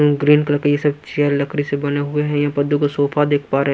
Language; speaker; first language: Hindi; non-native, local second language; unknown